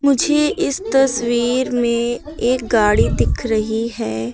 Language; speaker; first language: Hindi; native; Hindi